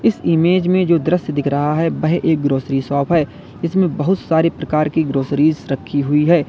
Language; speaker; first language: Hindi; native; Hindi